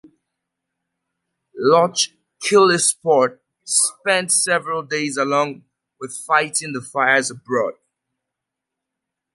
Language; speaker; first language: English; native; English